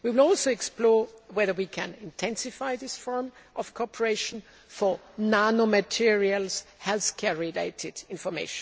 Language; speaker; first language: English; non-native, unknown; German